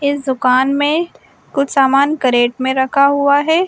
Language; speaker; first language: Hindi; native; Hindi